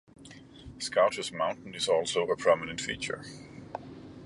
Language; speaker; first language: English; non-native, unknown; Danish